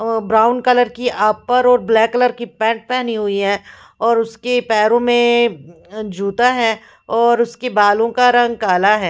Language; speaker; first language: Hindi; non-native, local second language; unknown